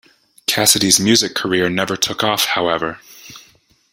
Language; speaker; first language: English; native; English